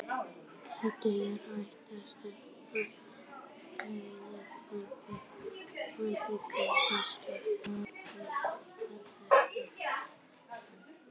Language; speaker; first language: Icelandic; native; Icelandic